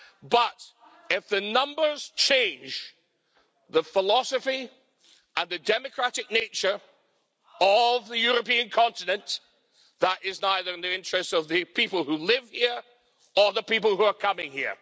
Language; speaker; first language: English; native; English